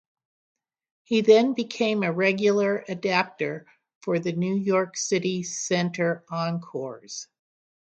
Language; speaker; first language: English; native; English